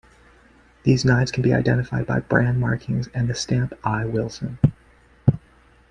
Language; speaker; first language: English; native; English